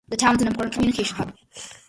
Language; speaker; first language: English; early bilingual, other home language; Malayalam